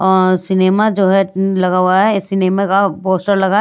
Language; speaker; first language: Hindi; non-native, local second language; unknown